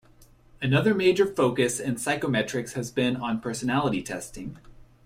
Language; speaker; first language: English; native; English